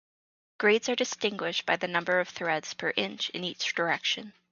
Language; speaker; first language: English; native; English